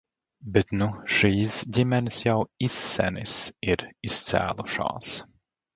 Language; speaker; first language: Latvian; native; Latvian